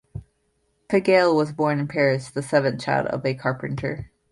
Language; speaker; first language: English; native; English